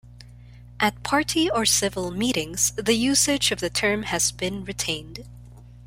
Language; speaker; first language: English; non-native, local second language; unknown